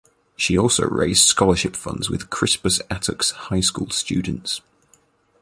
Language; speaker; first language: English; native; English